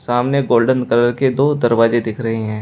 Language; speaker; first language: Hindi; native; Hindi